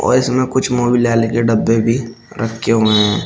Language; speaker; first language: Hindi; native; Hindi